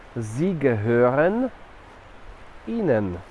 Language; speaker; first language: German; non-native, fluent; Polish